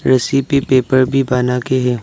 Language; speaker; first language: Hindi; non-native, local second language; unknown